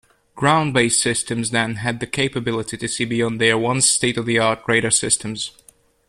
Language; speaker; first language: English; native; English